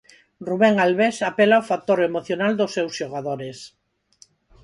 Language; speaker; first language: Galician; non-native, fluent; Spanish